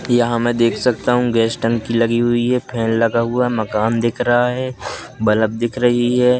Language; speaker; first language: Hindi; native; Hindi